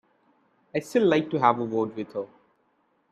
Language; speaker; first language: English; non-native, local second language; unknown